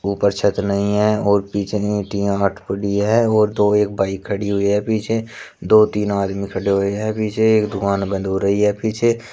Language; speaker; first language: Hindi; native; Hindi